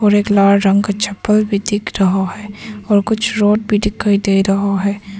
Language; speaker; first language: Hindi; early bilingual, other home language; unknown